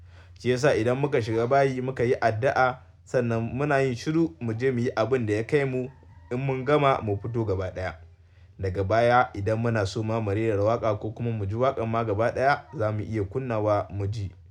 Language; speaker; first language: Hausa; native; Hausa